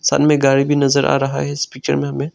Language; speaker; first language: Hindi; non-native, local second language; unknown